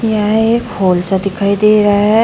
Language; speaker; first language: Hindi; native; Hindi